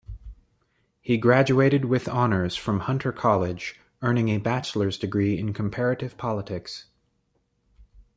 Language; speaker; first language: English; native; English